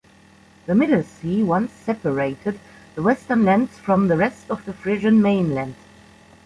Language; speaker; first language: English; non-native, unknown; German